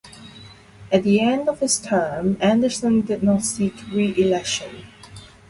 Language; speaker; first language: English; non-native, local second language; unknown